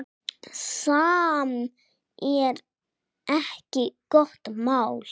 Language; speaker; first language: Icelandic; non-native, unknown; English